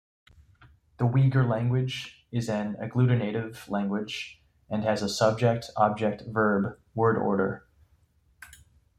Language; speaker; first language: English; native; English